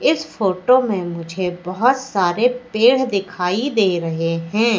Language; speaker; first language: Hindi; native; Hindi